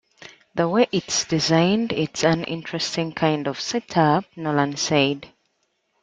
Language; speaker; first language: English; native; English